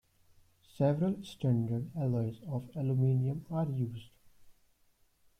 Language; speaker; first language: English; non-native, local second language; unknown